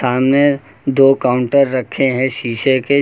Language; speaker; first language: Hindi; native; Hindi